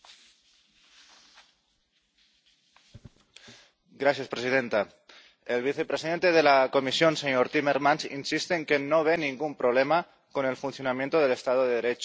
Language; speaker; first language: Spanish; non-native, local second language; Catalan